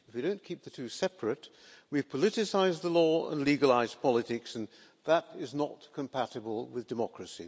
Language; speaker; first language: English; non-native, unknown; Hungarian